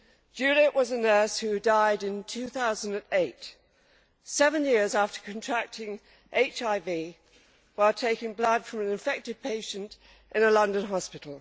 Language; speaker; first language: English; native; English